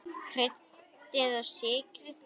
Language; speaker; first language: Icelandic; native; Icelandic